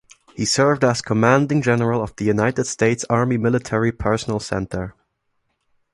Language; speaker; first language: English; non-native, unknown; German